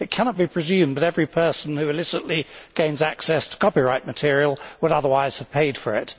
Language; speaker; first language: English; native; English